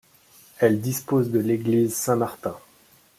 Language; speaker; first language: French; native; French